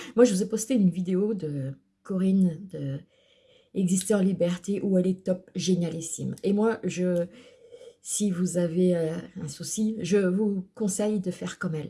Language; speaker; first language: French; early bilingual, other home language; Portuguese